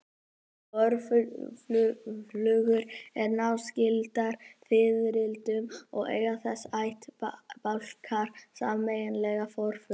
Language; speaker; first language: Icelandic; native; Icelandic